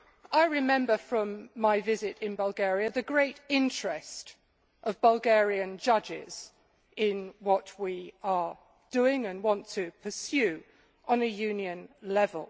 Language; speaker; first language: English; native; English